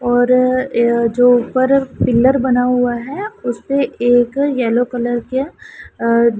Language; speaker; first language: Hindi; non-native, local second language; Punjabi